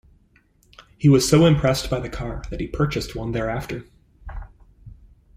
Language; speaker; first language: English; native; English